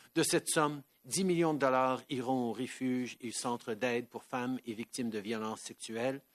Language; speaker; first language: French; early bilingual, heritage; French